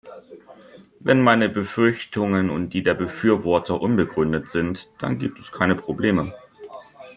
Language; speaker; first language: German; native; German